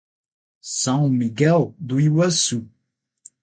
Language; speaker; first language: Portuguese; non-native, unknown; Spanish